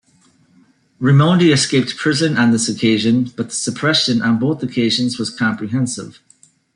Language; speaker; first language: English; native; English